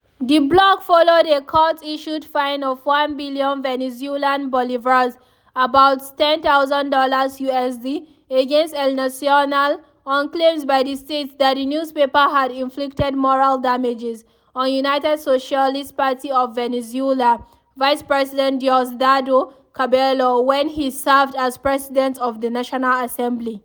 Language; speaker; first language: English; non-native, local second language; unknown